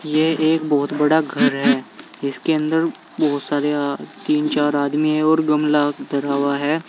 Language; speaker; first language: Hindi; native; Hindi